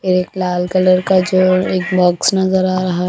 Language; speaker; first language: Hindi; non-native, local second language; Punjabi